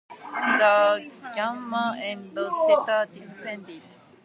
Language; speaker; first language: English; non-native, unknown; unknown